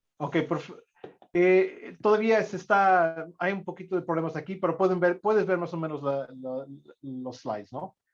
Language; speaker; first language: Spanish; non-native, fluent; English